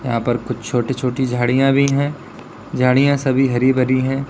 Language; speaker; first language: Hindi; native; Hindi